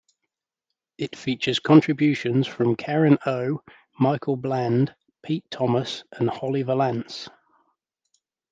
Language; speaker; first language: English; native; English